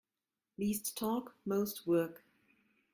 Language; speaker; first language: English; non-native, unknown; German